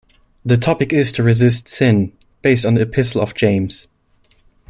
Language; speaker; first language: English; non-native, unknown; German